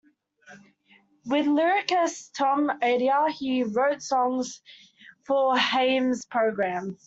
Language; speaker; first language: English; native; English